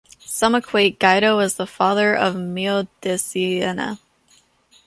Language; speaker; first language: English; native; English